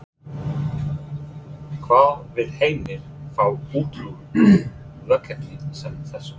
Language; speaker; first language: Icelandic; non-native, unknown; English